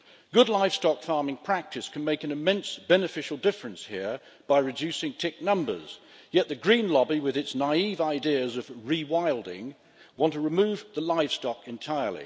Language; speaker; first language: English; native; English